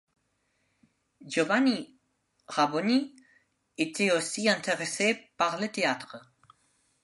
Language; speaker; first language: French; non-native, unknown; Spanish